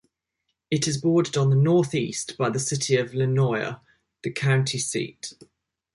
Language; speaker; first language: English; native; English